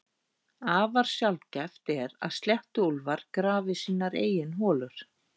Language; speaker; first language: Icelandic; native; Icelandic